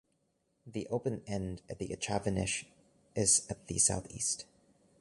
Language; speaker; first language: English; native; English